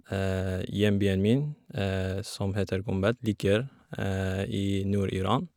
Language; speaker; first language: Norwegian; non-native, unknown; Kurdish